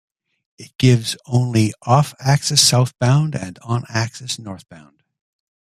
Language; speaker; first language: English; native; English